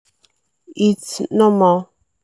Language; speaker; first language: English; non-native, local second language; Yoruba